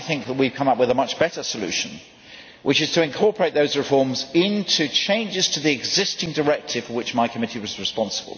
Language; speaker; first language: English; native; English